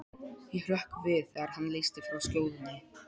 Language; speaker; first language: Icelandic; non-native, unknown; Polish